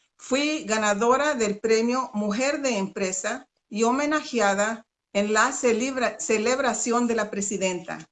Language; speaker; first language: Spanish; native; Spanish